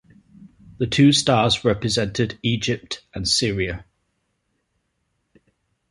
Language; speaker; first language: English; native; English